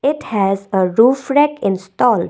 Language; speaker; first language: English; non-native, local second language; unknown